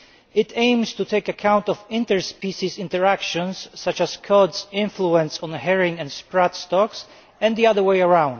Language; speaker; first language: English; non-native, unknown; Polish